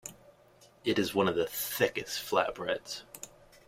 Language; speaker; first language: English; native; English